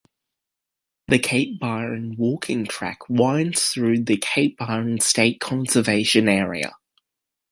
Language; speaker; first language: English; native; English